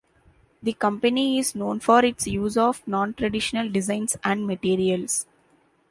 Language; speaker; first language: English; non-native, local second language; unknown